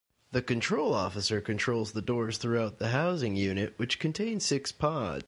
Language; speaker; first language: English; native; English